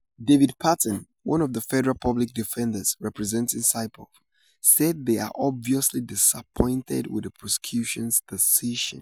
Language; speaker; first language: English; non-native, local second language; Yoruba